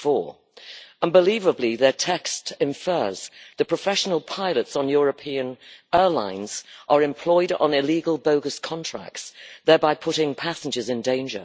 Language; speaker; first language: English; native; English